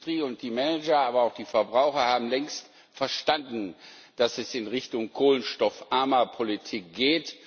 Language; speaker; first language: German; non-native, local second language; Luxembourgish